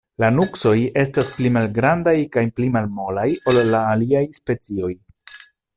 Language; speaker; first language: Esperanto; non-native, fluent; Italian